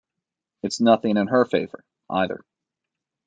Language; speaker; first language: English; native; English